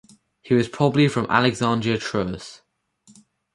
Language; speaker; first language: English; native; English